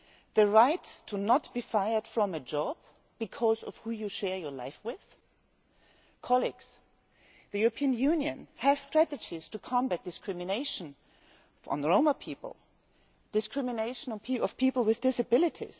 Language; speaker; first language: English; non-native, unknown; German